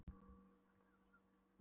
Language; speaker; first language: Icelandic; non-native, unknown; Polish